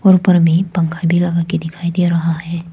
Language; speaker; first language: Hindi; non-native, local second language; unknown